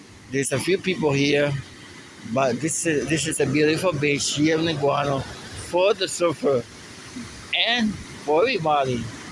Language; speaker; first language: English; non-native, local second language; Spanish